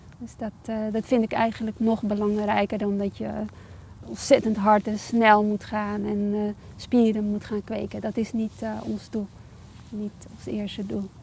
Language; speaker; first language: Dutch; early bilingual, other home language; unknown